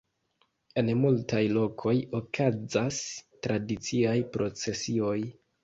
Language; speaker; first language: Esperanto; non-native, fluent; Kinyarwanda